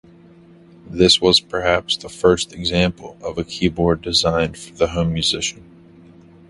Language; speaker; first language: English; native; English